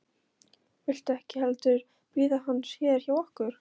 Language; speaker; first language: Icelandic; non-native, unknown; Polish